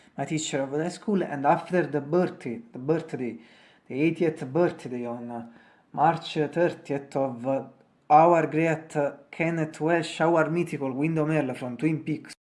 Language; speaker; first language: English; non-native, learner; Italian